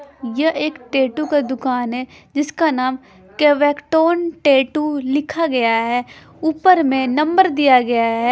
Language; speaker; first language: Hindi; non-native, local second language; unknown